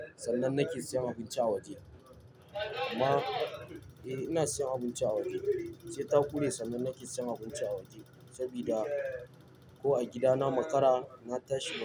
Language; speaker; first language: Hausa; non-native, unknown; Yoruba